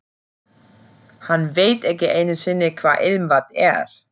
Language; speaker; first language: Icelandic; non-native, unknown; German